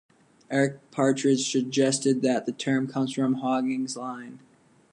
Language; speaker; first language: English; native; English